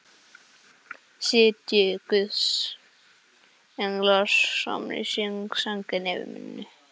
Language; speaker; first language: Icelandic; non-native, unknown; English